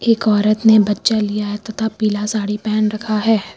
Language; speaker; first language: Hindi; native; Hindi